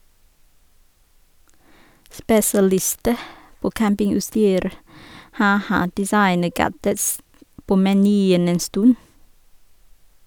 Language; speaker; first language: Norwegian; non-native, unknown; Vietnamese